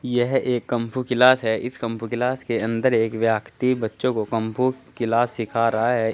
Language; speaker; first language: Hindi; native; Hindi